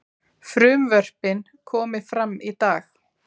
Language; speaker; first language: Icelandic; native; Icelandic